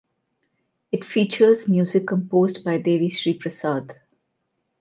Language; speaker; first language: English; non-native, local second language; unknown